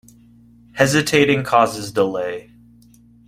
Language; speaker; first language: English; native; English